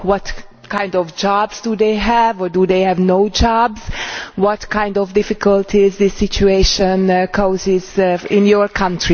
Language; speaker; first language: English; non-native, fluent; Hungarian